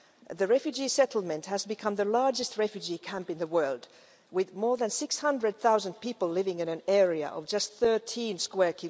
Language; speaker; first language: English; non-native, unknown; Finnish